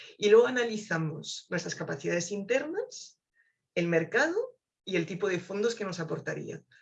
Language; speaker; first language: Spanish; non-native, fluent; French